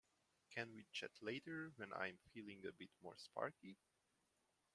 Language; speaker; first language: English; non-native, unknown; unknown